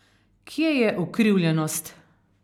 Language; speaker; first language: Slovenian; native; Slovenian